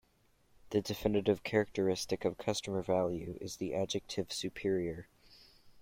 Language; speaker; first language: English; native; English